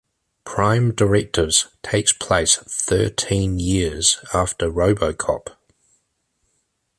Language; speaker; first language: English; native; English